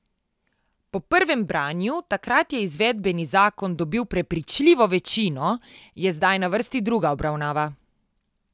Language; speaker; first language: Slovenian; native; Slovenian